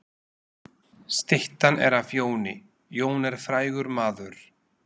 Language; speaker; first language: Icelandic; non-native, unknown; Slovak